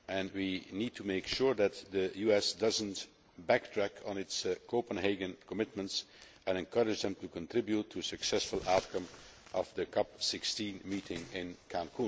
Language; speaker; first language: English; non-native, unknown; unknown